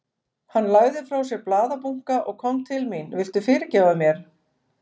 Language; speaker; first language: Icelandic; native; Icelandic